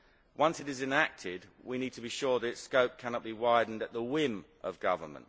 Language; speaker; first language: English; native; English